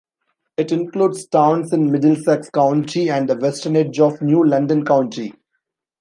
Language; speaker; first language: English; non-native, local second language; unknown